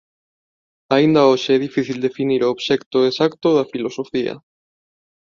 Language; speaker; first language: Galician; non-native, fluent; Spanish